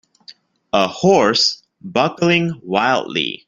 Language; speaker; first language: English; non-native, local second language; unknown